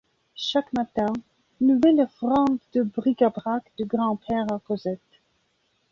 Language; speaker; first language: French; non-native, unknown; Belarusian